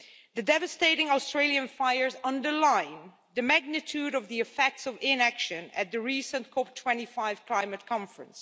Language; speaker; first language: English; non-native, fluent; Dutch